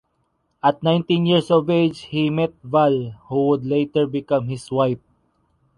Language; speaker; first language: English; non-native, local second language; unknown